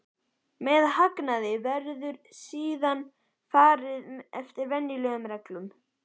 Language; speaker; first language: Icelandic; native; Icelandic